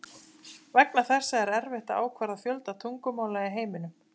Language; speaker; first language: Icelandic; native; Icelandic